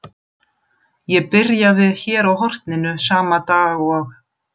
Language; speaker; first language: Icelandic; non-native, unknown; German